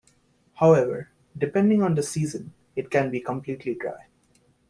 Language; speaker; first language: English; native; English